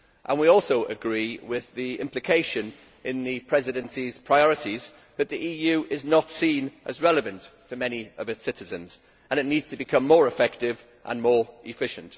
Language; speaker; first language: English; native; English